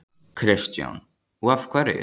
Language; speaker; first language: Icelandic; native; Icelandic